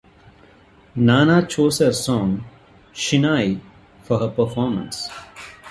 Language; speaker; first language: English; non-native, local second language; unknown